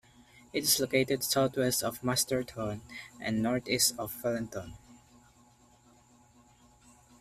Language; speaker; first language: English; non-native, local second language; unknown